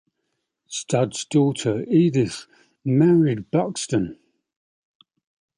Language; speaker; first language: English; native; English